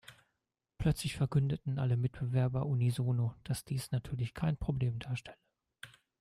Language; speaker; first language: German; native; German